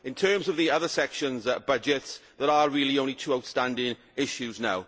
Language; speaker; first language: English; native; English